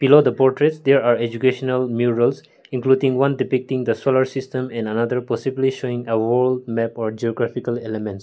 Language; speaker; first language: English; non-native, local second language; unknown